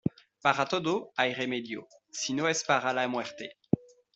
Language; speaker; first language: Spanish; non-native, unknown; French